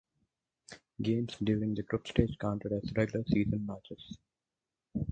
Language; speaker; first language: English; non-native, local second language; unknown